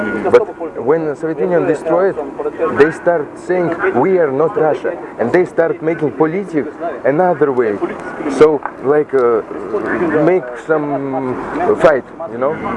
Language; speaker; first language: English; non-native, fluent; Russian